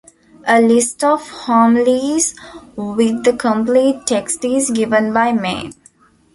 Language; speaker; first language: English; non-native, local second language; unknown